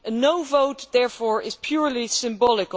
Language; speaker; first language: English; non-native, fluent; Dutch